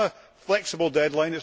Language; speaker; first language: English; native; English